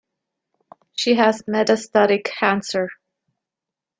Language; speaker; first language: English; non-native, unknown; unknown